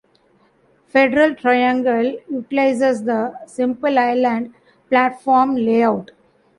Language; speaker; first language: English; non-native, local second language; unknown